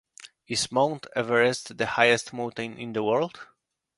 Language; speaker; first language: English; non-native, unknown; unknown